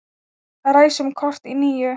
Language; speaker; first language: Icelandic; non-native, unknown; Thai